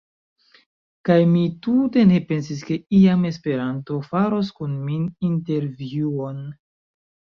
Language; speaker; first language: Esperanto; non-native, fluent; Chinese